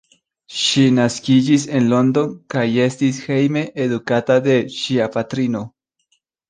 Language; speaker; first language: Esperanto; non-native, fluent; Spanish